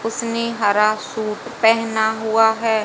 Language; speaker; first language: Hindi; native; Hindi